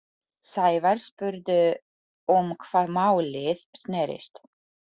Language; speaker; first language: Icelandic; non-native, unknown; Polish